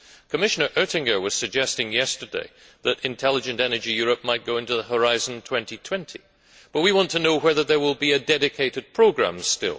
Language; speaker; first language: English; native; English